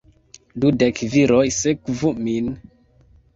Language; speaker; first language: Esperanto; non-native, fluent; Kinyarwanda